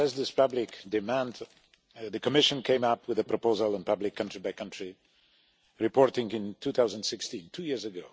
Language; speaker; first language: English; non-native, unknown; Polish